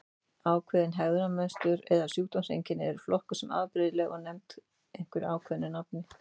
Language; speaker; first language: Icelandic; native; Icelandic